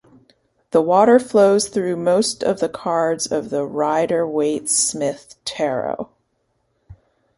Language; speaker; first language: English; native; English